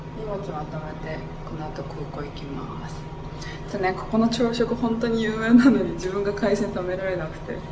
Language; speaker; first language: Japanese; non-native, fluent; Korean